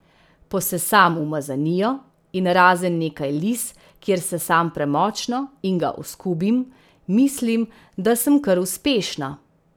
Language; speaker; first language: Slovenian; native; Slovenian